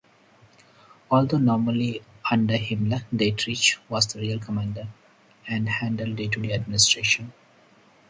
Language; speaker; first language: English; non-native, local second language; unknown